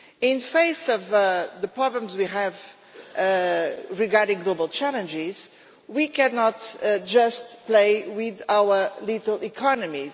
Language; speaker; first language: English; non-native, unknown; Portuguese